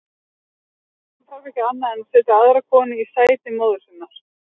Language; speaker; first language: Icelandic; native; Icelandic